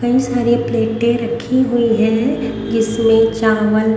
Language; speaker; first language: Hindi; native; Hindi